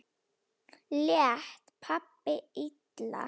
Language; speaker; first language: Icelandic; non-native, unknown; Slovak